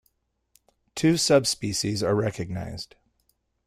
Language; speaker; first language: English; native; English